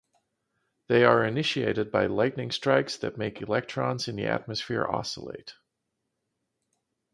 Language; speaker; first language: English; non-native, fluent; Dutch